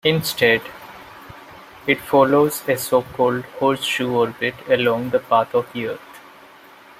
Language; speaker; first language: English; non-native, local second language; Malayalam